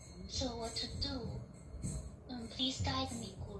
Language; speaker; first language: English; non-native, fluent; Chinese